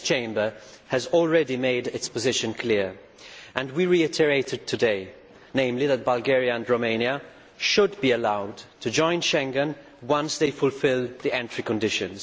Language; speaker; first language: English; non-native, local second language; Maltese